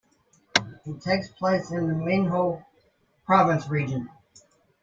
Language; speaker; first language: English; native; English